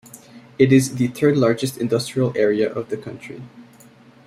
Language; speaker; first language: English; native; English